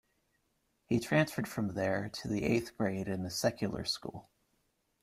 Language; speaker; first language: English; native; English